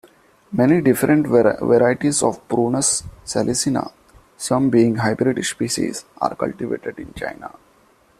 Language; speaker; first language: English; non-native, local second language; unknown